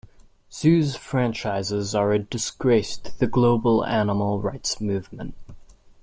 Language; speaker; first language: English; non-native, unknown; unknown